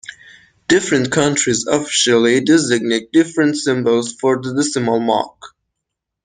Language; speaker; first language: English; non-native, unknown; Persian